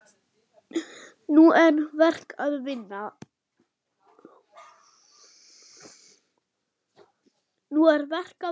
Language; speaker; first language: Icelandic; non-native, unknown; German